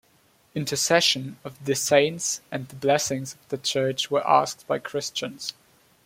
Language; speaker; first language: English; non-native, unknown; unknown